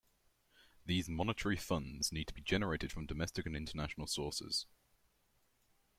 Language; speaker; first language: English; native; English